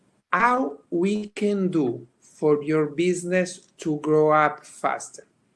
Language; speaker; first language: English; non-native, learner; Italian